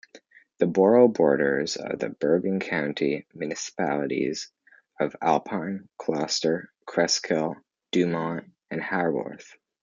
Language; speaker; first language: English; native; English